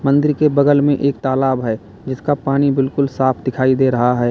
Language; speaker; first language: Hindi; native; Hindi